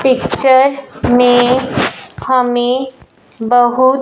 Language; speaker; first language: Hindi; non-native, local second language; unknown